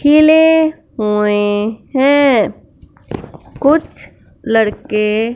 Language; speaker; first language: Hindi; non-native, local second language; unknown